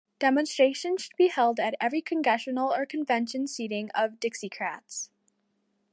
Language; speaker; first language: English; native; English